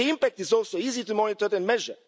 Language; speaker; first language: English; non-native, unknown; Romanian